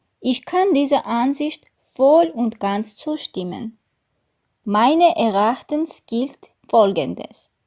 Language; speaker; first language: German; non-native, fluent; Armenian